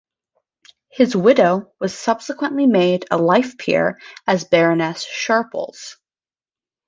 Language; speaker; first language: English; native; English